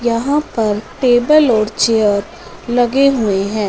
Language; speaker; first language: Hindi; non-native, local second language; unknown